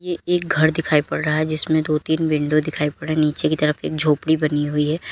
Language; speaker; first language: Hindi; native; Hindi